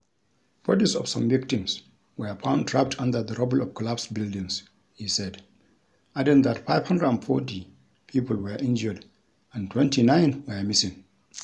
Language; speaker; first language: English; non-native, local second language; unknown